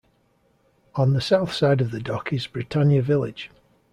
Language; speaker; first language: English; native; English